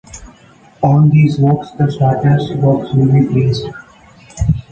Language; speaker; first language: English; non-native, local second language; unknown